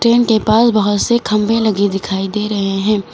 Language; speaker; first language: Hindi; native; Hindi